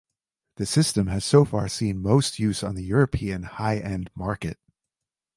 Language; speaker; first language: English; native; English